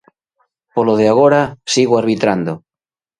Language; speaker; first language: Galician; native; Galician